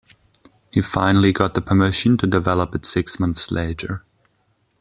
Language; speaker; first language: English; non-native, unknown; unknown